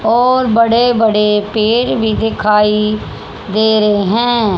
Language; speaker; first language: Hindi; native; Hindi